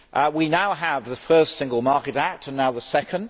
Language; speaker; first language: English; native; English